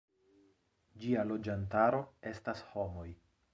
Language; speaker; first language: Esperanto; non-native, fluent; Italian